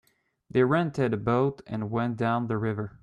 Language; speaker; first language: English; native; English